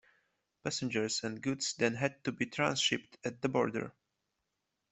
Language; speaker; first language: English; non-native, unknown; Polish